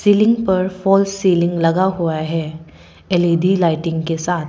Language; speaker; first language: Hindi; non-native, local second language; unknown